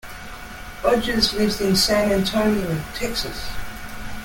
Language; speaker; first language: English; native; English